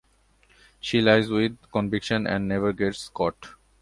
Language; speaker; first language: English; non-native, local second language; Bangla